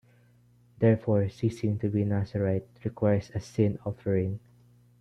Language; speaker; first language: English; non-native, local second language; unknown